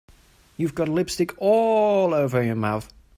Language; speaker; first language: English; non-native, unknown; German